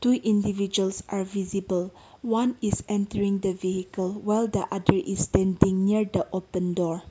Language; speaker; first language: English; non-native, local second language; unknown